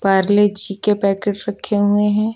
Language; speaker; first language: Hindi; native; Hindi